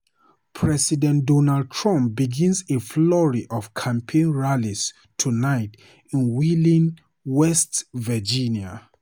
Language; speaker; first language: English; non-native, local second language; Hausa